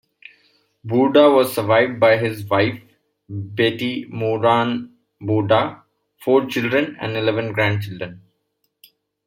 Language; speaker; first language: English; non-native, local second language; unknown